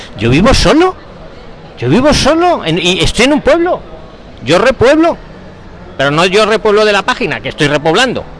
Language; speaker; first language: Spanish; native; Spanish